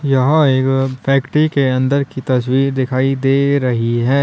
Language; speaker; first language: Hindi; native; Hindi